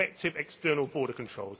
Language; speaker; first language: English; native; English